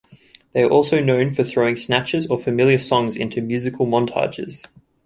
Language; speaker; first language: English; native; English